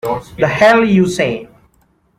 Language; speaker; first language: English; non-native, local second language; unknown